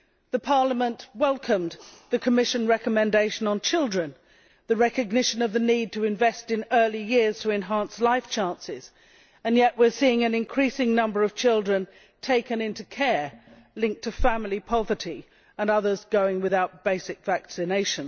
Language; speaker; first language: English; native; English